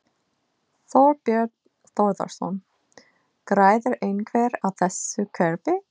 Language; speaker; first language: Icelandic; non-native, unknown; English